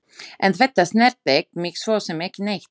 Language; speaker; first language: Icelandic; non-native, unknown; Slovak